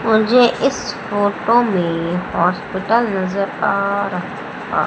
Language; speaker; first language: Hindi; native; Hindi